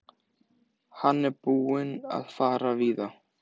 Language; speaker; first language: Icelandic; native; Icelandic